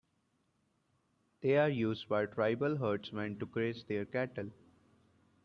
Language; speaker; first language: English; non-native, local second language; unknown